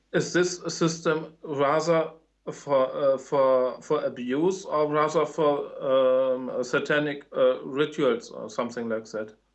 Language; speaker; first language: English; non-native, fluent; German